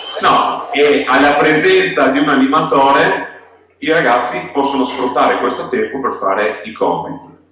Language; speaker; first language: Italian; non-native, fluent; Polish